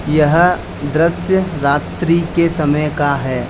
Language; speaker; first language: Hindi; native; Hindi